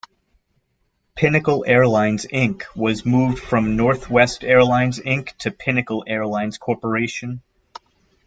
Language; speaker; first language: English; native; English